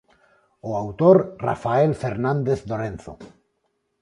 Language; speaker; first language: Galician; non-native, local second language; Spanish